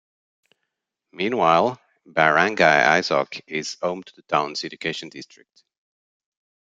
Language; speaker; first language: English; non-native, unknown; Portuguese